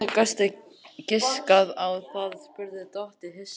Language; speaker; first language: Icelandic; native; Icelandic